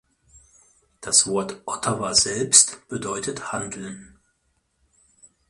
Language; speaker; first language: German; native; German